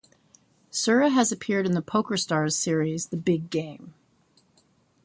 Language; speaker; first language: English; native; English